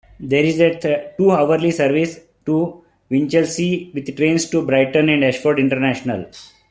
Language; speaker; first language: English; non-native, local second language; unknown